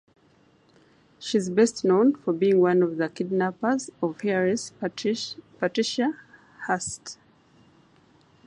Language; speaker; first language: English; native; English